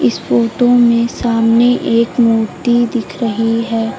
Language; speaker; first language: Hindi; native; Hindi